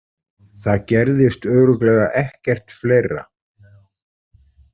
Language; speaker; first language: Icelandic; native; Icelandic